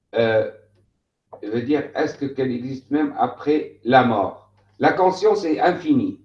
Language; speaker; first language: French; non-native, local second language; Arabic